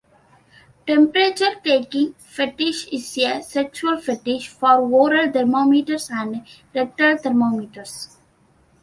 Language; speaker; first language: English; non-native, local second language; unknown